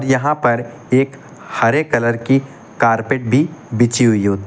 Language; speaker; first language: Hindi; native; Hindi